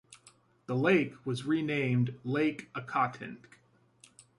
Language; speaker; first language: English; native; English